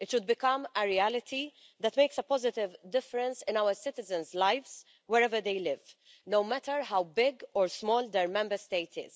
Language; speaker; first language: English; non-native, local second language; Maltese